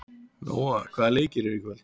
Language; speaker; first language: Icelandic; native; Icelandic